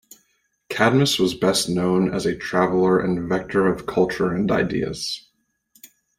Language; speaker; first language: English; native; English